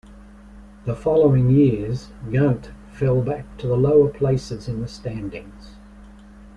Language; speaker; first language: English; native; English